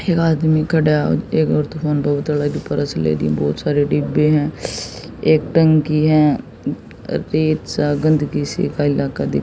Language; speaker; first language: Hindi; native; Hindi